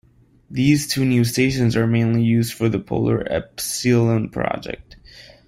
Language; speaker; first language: English; non-native, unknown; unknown